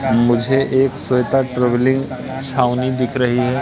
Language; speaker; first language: Hindi; native; Hindi